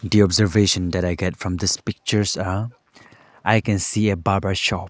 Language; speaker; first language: English; non-native, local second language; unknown